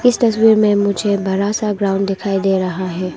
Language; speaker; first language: Hindi; non-native, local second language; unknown